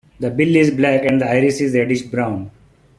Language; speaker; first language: English; non-native, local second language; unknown